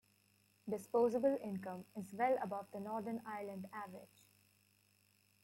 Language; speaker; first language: English; non-native, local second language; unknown